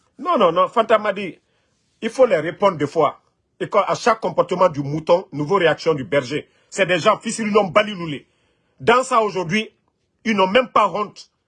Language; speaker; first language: French; non-native, local second language; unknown